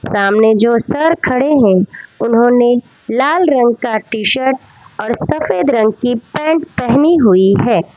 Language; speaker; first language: Hindi; non-native, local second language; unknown